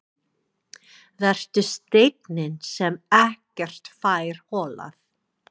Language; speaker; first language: Icelandic; non-native, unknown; English